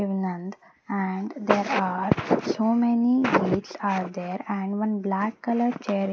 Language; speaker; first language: English; non-native, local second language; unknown